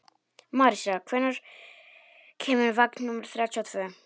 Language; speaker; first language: Icelandic; non-native, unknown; Polish